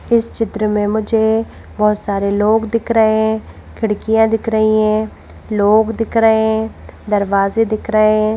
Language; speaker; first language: Hindi; native; Hindi